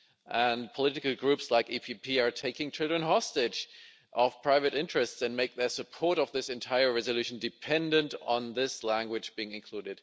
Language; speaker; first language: English; non-native, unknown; German